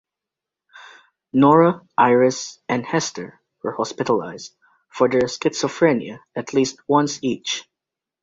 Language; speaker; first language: English; native; English